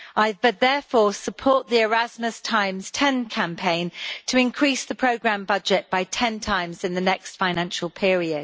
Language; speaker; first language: English; native; English